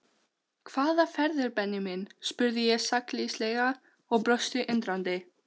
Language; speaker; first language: Icelandic; non-native, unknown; Albanian